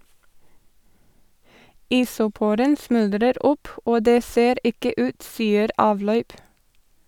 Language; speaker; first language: Norwegian; non-native, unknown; English